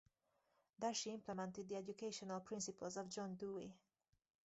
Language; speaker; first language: English; native; English